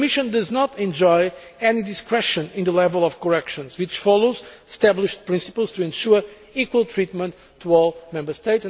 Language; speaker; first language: English; non-native, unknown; Portuguese